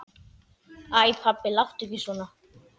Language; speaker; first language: Icelandic; native; Icelandic